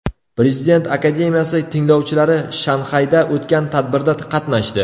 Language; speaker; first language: Uzbek; native; Uzbek